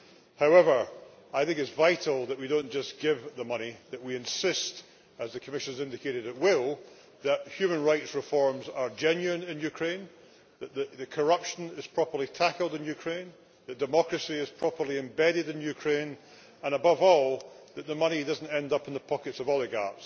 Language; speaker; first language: English; native; English